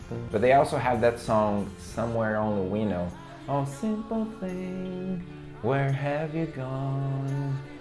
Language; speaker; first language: English; non-native, fluent; Portuguese